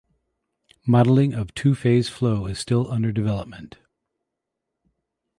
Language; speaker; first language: English; native; English